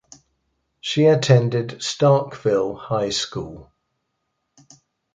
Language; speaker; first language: English; native; English